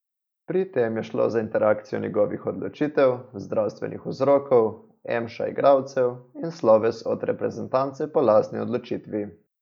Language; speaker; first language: Slovenian; native; Slovenian